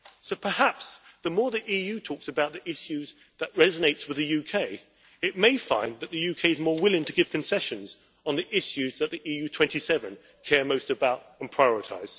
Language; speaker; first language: English; native; English